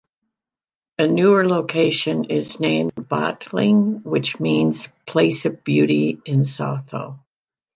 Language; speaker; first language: English; native; English